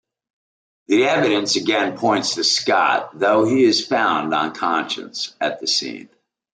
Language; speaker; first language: English; native; English